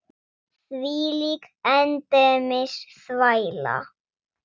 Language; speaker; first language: Icelandic; non-native, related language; Swedish